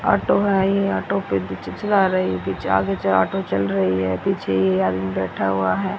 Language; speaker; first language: Hindi; native; Hindi